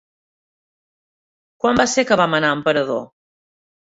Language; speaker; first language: Catalan; native; Catalan